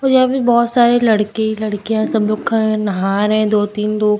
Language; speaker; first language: Hindi; native; Hindi